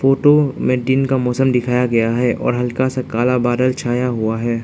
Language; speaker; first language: Hindi; non-native, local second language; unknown